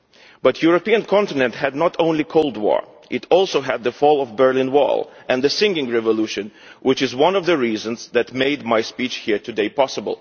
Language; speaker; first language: English; non-native, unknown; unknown